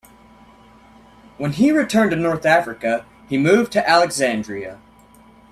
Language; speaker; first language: English; native; English